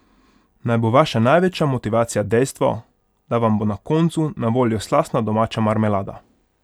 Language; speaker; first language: Slovenian; non-native, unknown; Hungarian